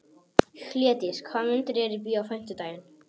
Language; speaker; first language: Icelandic; non-native, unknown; Polish